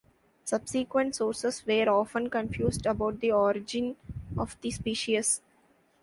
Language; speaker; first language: English; non-native, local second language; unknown